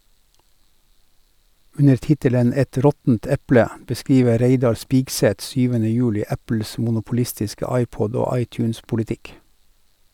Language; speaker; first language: Norwegian; native; Norwegian